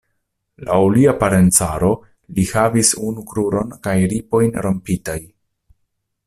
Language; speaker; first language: Esperanto; non-native, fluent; Italian